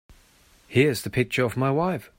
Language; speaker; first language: English; non-native, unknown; German